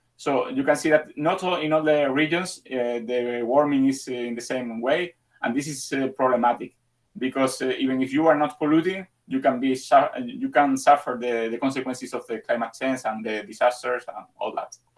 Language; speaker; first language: English; non-native, fluent; Spanish